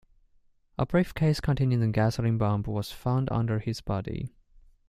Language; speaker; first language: English; non-native, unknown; Chinese